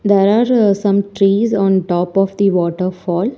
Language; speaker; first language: English; non-native, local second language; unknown